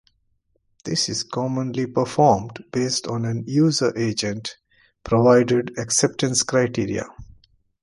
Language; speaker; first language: English; non-native, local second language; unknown